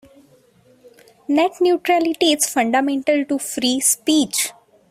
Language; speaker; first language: English; non-native, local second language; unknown